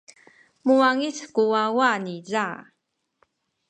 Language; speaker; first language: Sakizaya; non-native, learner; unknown